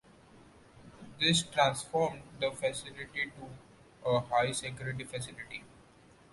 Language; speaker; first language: English; non-native, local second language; Marathi